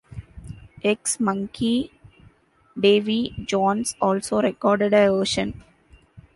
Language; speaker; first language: English; non-native, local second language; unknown